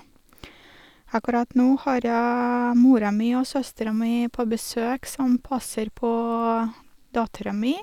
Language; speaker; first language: Norwegian; non-native, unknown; Russian